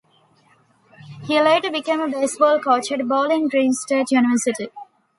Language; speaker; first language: English; non-native, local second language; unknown